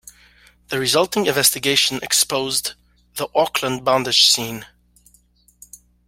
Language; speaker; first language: English; native; English